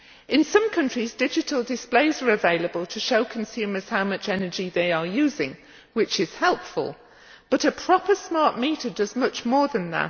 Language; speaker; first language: English; native; English